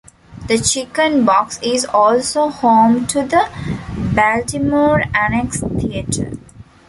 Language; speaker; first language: English; non-native, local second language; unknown